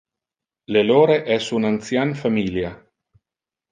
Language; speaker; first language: Interlingua; non-native, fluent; Italian